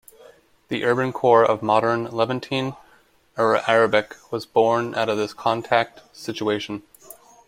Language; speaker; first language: English; native; English